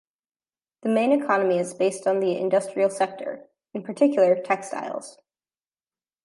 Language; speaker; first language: English; native; English